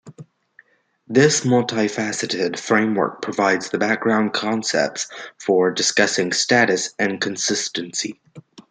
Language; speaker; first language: English; native; English